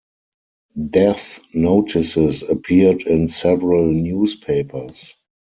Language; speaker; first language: English; non-native, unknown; German